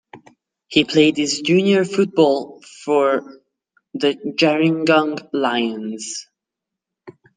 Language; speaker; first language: English; non-native, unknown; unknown